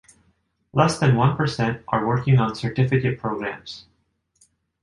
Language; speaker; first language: English; non-native, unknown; Japanese